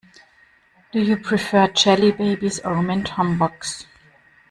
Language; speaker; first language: English; non-native, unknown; German